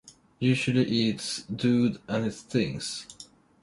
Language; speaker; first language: English; non-native, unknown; Swedish